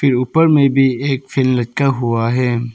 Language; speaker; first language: Hindi; early bilingual, other home language; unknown